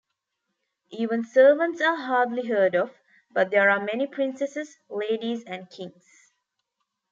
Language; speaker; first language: English; non-native, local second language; Tamil